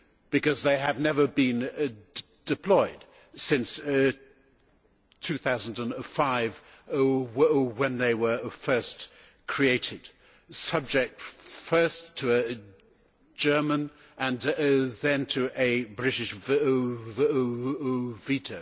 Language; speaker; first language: English; native; English